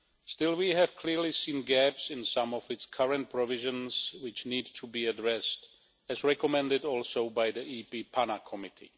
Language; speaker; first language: English; non-native, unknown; Czech